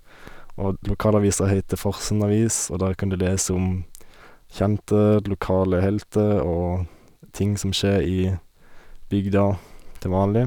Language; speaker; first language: Norwegian; native; Norwegian